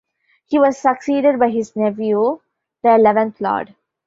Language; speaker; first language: English; non-native, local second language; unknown